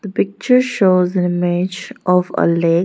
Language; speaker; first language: English; non-native, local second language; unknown